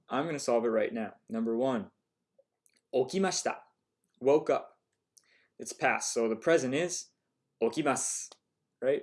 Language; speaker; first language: English; native; English